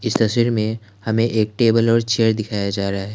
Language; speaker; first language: Hindi; non-native, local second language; Assamese